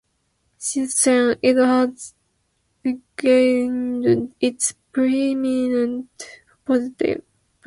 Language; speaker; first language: English; non-native, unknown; Japanese